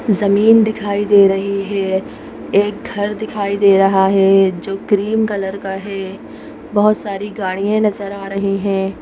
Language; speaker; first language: Hindi; native; Hindi